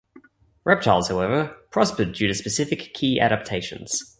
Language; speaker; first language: English; native; English